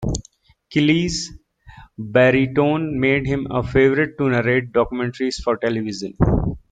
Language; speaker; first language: English; native; English